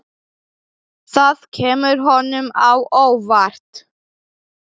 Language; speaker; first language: Icelandic; non-native, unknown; Polish